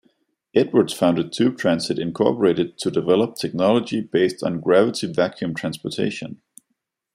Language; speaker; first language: English; non-native, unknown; Danish